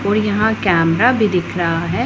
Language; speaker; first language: Hindi; non-native, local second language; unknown